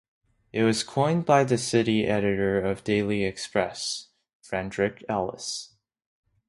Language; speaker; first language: English; non-native, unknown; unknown